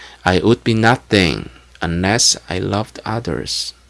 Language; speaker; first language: English; non-native, fluent; Korean